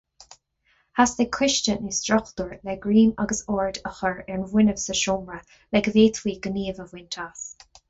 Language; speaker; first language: Irish; non-native, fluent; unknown